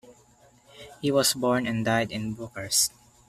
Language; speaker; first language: English; non-native, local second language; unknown